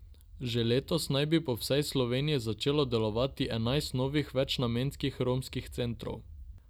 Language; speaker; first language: Slovenian; non-native, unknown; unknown